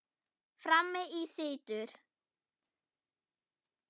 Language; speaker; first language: Icelandic; non-native, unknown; German